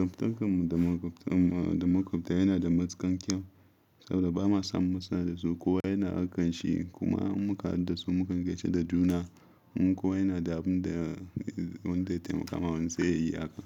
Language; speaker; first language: Hausa; non-native, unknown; Yoruba